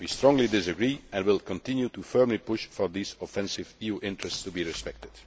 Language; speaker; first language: English; non-native, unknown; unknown